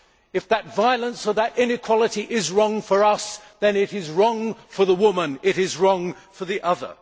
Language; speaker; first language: English; native; English